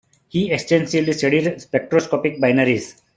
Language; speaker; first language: English; non-native, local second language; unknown